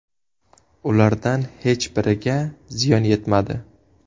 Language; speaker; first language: Uzbek; native; Uzbek